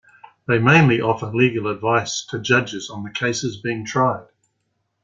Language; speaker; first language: English; native; English